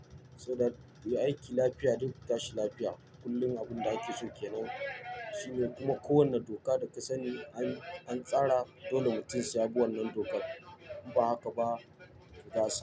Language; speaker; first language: Hausa; non-native, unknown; Yoruba